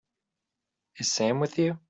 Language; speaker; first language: English; native; English